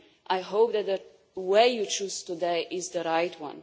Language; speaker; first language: English; non-native, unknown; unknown